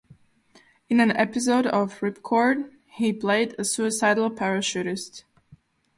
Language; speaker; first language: English; non-native, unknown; Slovak